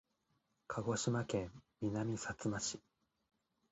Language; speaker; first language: Japanese; native; Japanese